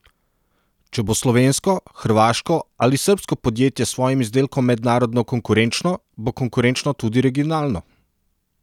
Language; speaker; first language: Slovenian; non-native, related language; Serbian